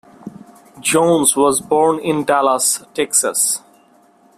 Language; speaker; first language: English; non-native, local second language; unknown